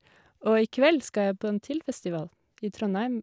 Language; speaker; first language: Norwegian; native; Norwegian